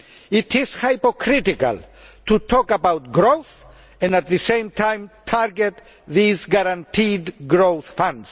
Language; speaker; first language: English; non-native, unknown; Greek